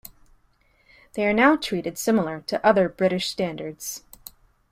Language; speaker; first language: English; native; English